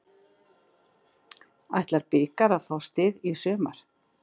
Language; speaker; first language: Icelandic; native; Icelandic